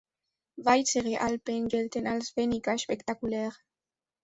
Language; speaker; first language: German; non-native, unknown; Spanish